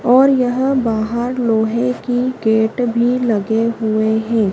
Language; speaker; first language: Hindi; native; Hindi